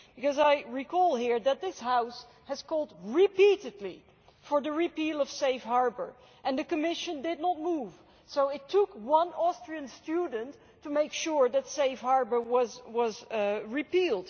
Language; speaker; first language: English; non-native, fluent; Dutch